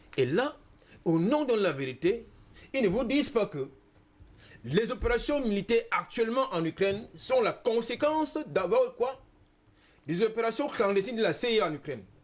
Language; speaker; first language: French; non-native, local second language; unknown